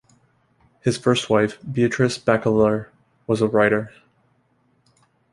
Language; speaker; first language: English; native; English